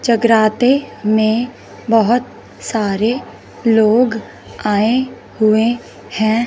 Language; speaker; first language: Hindi; non-native, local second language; Punjabi